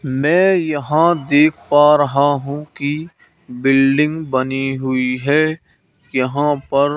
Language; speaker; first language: Hindi; native; Hindi